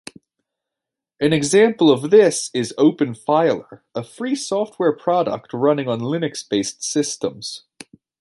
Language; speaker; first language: English; native; English